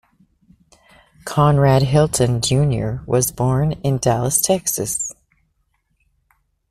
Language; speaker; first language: English; native; English